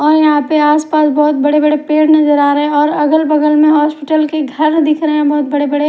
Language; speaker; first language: Hindi; non-native, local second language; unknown